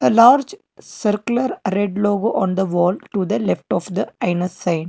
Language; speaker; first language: English; non-native, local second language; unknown